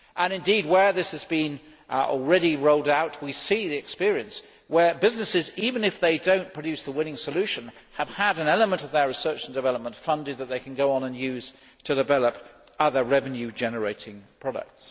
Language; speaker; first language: English; native; English